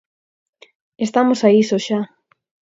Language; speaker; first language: Galician; native; Galician